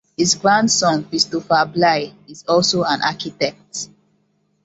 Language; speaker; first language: English; non-native, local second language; Hausa